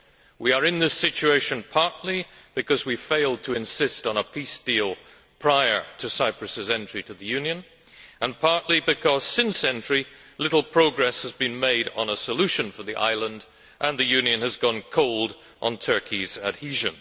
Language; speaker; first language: English; native; English